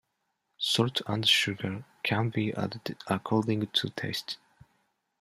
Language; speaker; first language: English; non-native, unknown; Japanese